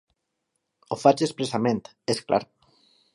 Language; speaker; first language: Catalan; non-native, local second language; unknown